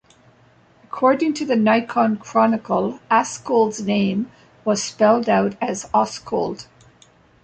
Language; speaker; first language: English; native; English